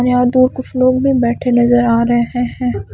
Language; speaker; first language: Hindi; non-native, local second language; Punjabi